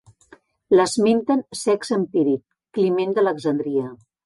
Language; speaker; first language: Catalan; native; Catalan